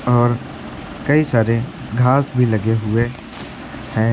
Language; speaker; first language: Hindi; native; Hindi